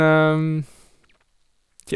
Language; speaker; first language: Norwegian; non-native, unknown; Portuguese